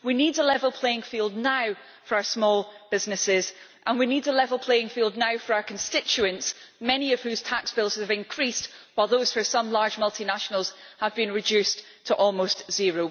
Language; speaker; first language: English; native; English